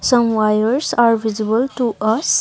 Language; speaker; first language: English; non-native, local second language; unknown